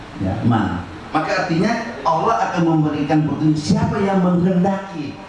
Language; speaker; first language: Indonesian; non-native, local second language; Buginese